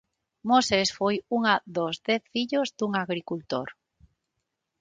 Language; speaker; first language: Galician; non-native, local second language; Spanish